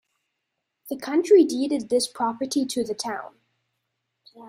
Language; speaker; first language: English; native; English